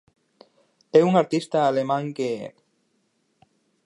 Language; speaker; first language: Galician; native; Galician